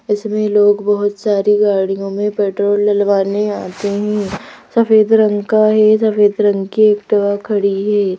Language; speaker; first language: Hindi; native; Hindi